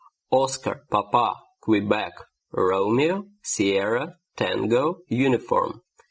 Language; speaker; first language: English; non-native, fluent; Russian